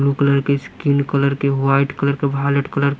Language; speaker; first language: Hindi; non-native, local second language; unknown